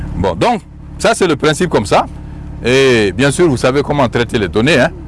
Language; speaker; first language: French; non-native, local second language; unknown